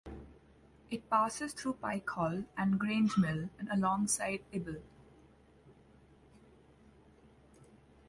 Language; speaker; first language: English; non-native, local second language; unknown